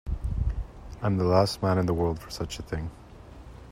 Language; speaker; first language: English; non-native, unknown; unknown